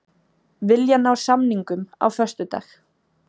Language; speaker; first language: Icelandic; native; Icelandic